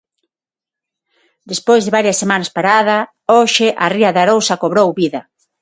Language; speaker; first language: Galician; non-native, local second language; Spanish